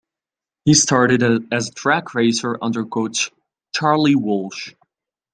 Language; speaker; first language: English; non-native, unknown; Arabic